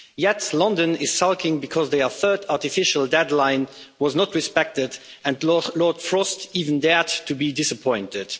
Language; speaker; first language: English; non-native, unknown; Luxembourgish